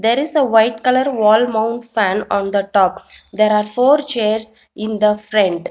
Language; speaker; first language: English; non-native, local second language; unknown